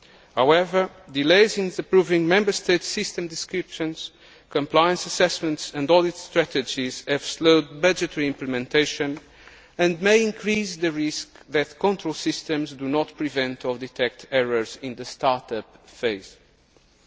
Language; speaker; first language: English; non-native, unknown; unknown